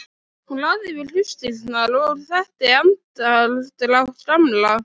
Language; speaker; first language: Icelandic; native; Icelandic